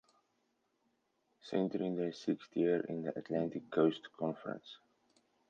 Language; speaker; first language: English; non-native, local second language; Afrikaans